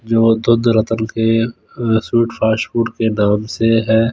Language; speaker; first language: Hindi; non-native, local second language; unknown